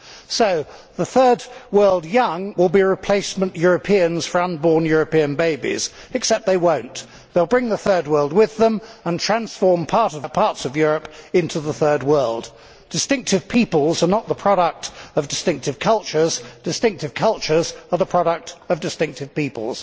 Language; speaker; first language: English; native; English